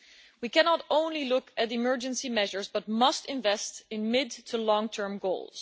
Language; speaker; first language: English; non-native, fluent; Dutch